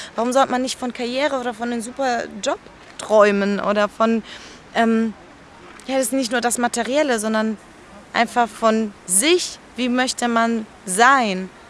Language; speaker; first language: German; early bilingual, other home language; Spanish